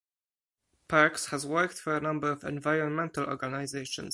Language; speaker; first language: English; non-native, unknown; Polish